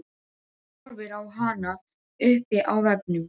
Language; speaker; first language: Icelandic; non-native, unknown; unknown